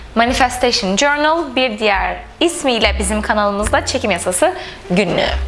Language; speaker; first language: Turkish; native; Turkish